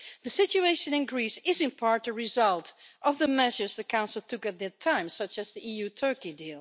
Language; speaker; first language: English; non-native, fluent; Dutch